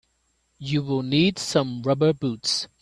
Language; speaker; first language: English; non-native, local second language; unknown